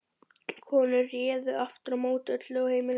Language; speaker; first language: Icelandic; native; Icelandic